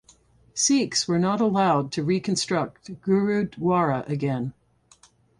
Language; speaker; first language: English; native; English